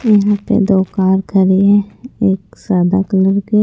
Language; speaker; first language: Hindi; non-native, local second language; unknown